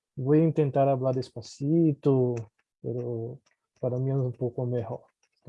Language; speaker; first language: Spanish; non-native, related language; Portuguese